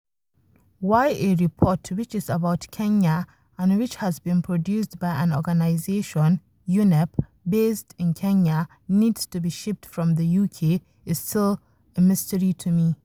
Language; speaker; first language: English; non-native, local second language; Hausa